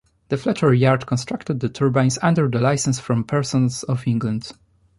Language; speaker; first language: English; non-native, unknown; Polish